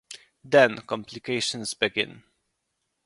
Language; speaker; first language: English; non-native, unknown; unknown